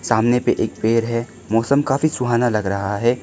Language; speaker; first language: Hindi; non-native, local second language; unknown